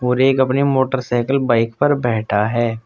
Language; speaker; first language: Hindi; native; Hindi